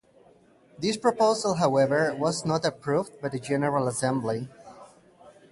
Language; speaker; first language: English; native; English